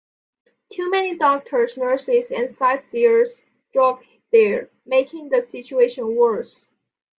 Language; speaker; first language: English; non-native, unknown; Chinese